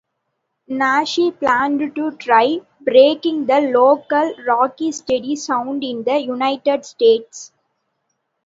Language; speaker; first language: English; non-native, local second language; Tamil